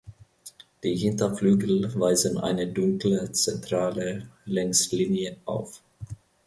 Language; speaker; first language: German; non-native, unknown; Finnish